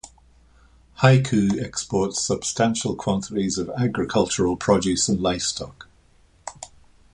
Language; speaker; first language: English; native; English